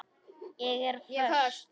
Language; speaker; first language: Icelandic; non-native, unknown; Polish